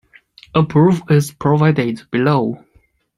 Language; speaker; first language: English; non-native, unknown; Chinese